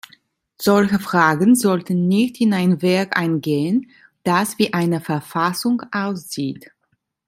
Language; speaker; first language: German; non-native, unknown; Italian